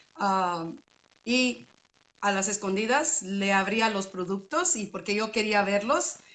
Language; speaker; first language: Spanish; early bilingual, other home language; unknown